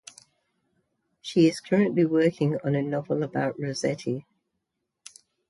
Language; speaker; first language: English; native; English